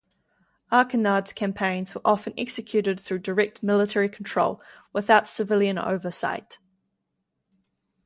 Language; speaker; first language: English; native; English